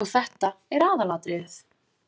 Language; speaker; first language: Icelandic; native; Icelandic